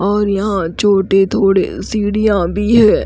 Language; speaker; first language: Hindi; native; Hindi